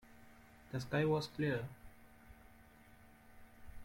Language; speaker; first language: English; non-native, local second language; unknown